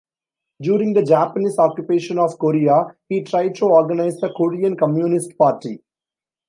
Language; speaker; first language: English; non-native, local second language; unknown